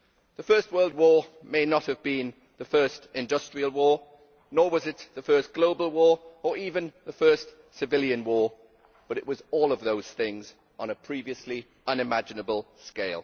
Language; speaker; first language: English; native; English